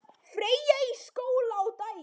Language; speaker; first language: Icelandic; non-native, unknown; Polish